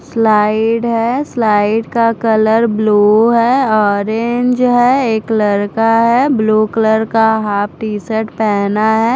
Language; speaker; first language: Hindi; non-native, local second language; Punjabi